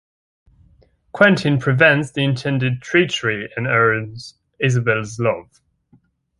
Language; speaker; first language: English; non-native, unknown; French